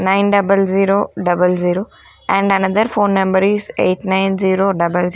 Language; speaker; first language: English; non-native, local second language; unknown